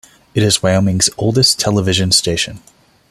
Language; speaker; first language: English; non-native, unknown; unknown